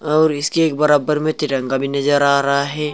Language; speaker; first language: Hindi; native; Hindi